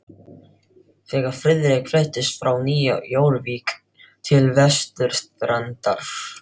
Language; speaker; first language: Icelandic; non-native, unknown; Filipino